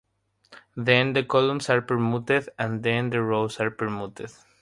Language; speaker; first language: English; non-native, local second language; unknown